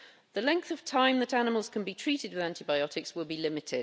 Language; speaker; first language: English; native; English